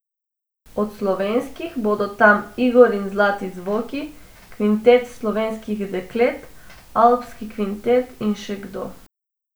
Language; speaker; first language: Slovenian; non-native, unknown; Macedonian